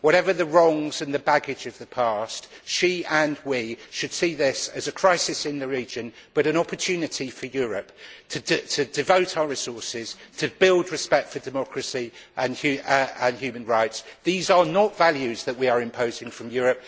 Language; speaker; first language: English; native; English